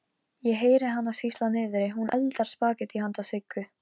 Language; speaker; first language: Icelandic; non-native, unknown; Polish